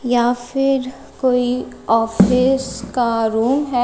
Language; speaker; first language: Hindi; non-native, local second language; Punjabi